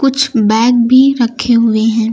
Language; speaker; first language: Hindi; native; Hindi